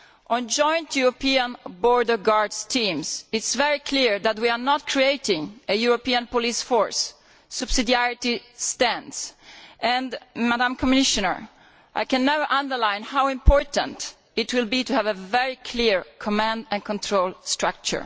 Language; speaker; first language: English; non-native, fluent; Italian